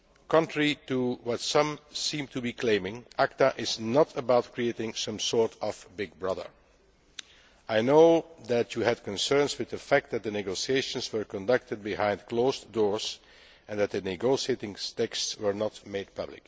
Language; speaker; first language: English; non-native, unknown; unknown